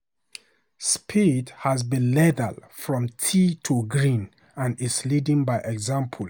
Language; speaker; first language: English; non-native, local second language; Hausa